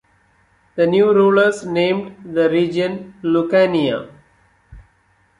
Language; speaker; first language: English; non-native, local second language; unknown